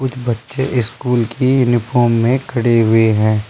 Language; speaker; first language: Hindi; native; Hindi